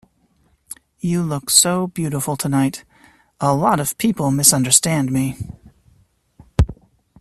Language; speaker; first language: English; native; English